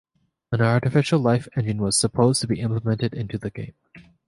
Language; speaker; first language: English; native; English